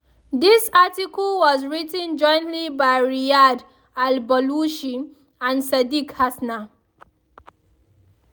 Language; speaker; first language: English; non-native, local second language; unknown